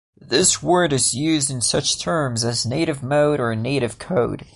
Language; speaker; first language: English; non-native, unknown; Portuguese